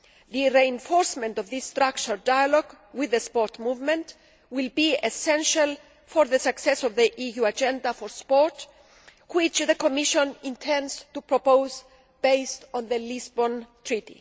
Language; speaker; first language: English; non-native, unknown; Greek